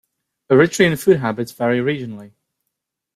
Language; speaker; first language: English; native; English